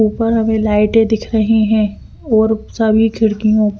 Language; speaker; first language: Hindi; non-native, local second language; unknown